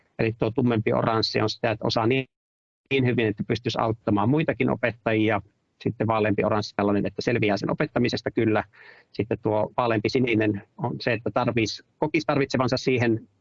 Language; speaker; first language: Finnish; native; Finnish